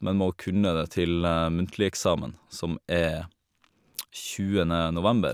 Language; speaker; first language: Norwegian; native; Norwegian